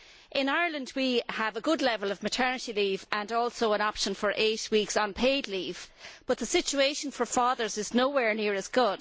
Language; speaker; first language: English; native; English